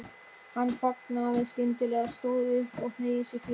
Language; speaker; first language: Icelandic; non-native, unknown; German